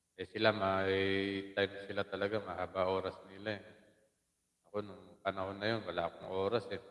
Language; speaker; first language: Filipino; non-native, local second language; Waray